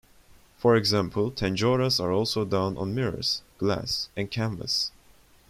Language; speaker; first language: English; non-native, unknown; Turkish